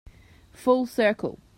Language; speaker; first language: English; native; English